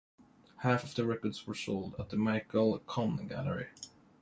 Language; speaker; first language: English; non-native, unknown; Swedish